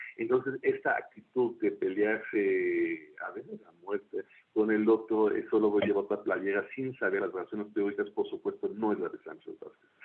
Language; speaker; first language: Spanish; non-native, fluent; German